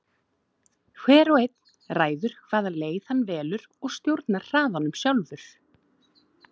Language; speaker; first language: Icelandic; native; Icelandic